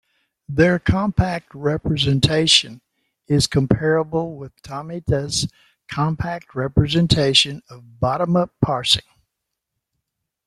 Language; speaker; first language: English; native; English